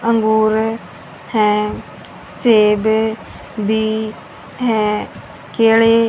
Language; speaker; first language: Hindi; native; Hindi